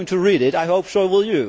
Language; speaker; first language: English; non-native, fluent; Dutch